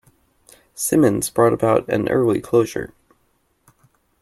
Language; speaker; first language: English; native; English